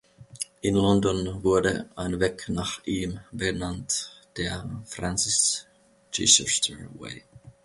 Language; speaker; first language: German; non-native, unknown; Finnish